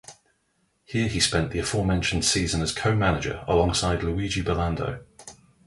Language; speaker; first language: English; native; English